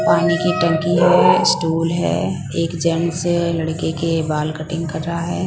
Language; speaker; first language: Hindi; non-native, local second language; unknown